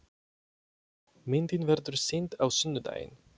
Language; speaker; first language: Icelandic; non-native, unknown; Polish